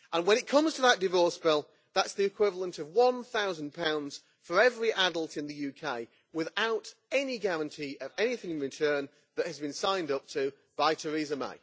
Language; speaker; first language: English; native; English